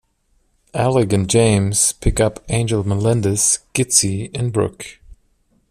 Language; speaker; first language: English; non-native, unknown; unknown